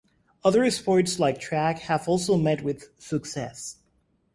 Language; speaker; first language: English; non-native, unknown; Spanish